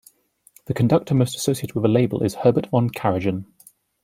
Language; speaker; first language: English; native; English